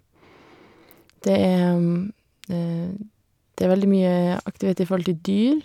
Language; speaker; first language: Norwegian; native; Norwegian